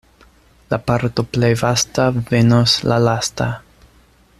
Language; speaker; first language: Esperanto; non-native, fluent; English